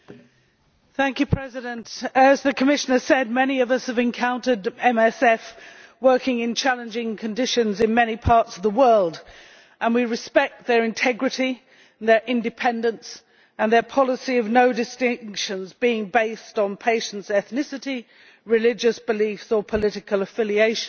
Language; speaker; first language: English; native; English